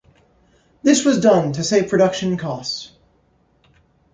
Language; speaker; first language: English; native; English